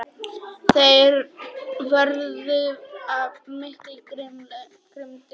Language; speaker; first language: Icelandic; non-native, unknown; Polish